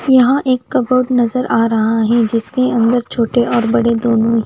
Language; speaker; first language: Hindi; non-native, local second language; Punjabi